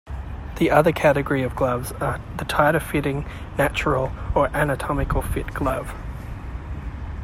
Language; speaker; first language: English; native; English